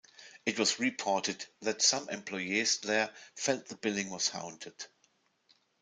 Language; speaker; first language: English; non-native, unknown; German